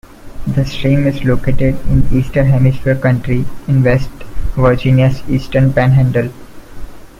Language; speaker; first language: English; non-native, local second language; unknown